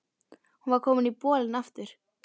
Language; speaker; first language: Icelandic; native; Icelandic